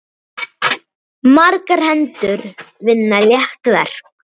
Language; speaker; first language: Icelandic; native; Icelandic